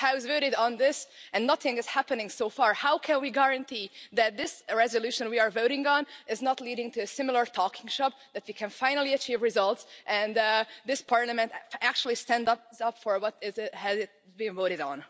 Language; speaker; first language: English; non-native, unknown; Hungarian